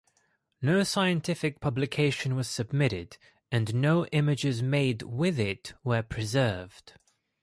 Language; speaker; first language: English; non-native, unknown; Greek